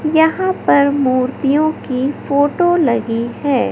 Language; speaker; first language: Hindi; native; Hindi